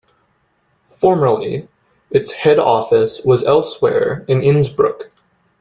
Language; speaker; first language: English; native; English